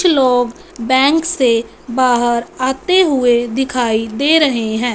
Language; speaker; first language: Hindi; non-native, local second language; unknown